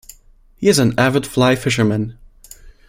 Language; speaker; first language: English; non-native, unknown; German